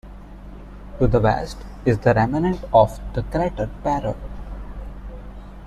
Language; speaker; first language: English; non-native, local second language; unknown